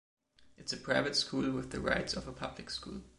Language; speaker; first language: English; non-native, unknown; German